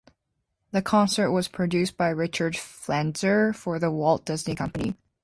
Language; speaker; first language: English; native; English